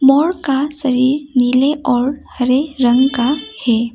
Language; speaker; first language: Hindi; non-native, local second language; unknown